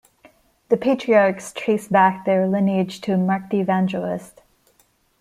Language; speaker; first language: English; non-native, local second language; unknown